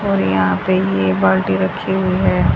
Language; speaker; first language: Hindi; native; Hindi